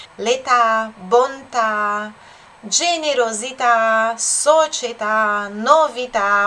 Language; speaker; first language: Italian; non-native, fluent; Portuguese